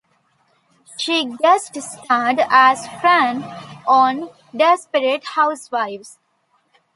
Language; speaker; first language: English; non-native, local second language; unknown